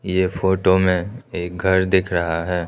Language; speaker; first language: Hindi; early bilingual, other home language; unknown